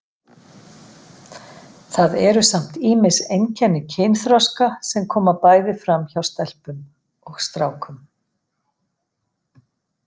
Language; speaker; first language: Icelandic; native; Icelandic